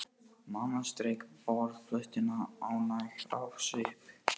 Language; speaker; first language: Icelandic; non-native, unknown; Portuguese